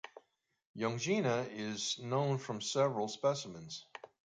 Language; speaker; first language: English; native; English